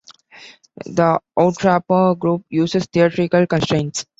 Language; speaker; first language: English; non-native, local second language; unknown